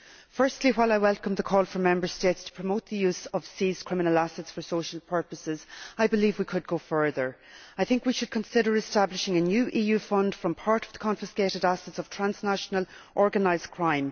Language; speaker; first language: English; native; English